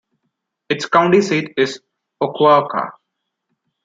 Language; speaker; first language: English; non-native, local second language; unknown